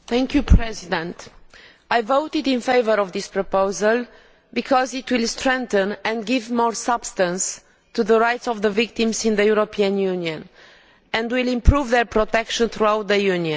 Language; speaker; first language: English; non-native, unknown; Romanian